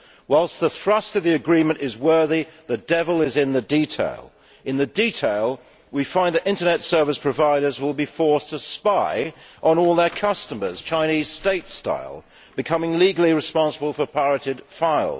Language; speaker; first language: English; native; English